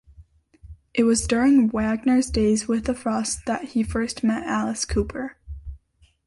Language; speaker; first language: English; native; English